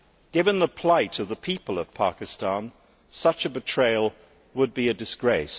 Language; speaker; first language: English; native; English